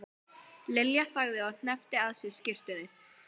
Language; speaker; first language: Icelandic; native; Icelandic